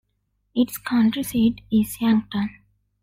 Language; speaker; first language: English; non-native, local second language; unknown